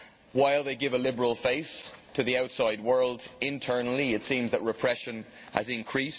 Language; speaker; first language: English; native; English